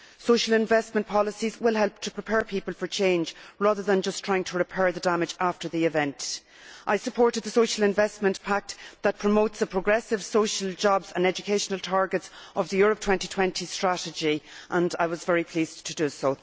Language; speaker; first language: English; native; English